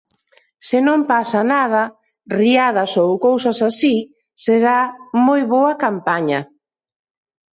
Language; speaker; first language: Galician; non-native, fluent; Spanish